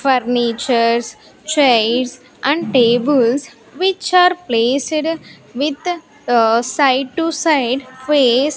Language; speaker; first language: English; non-native, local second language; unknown